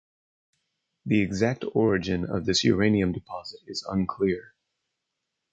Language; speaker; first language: English; native; English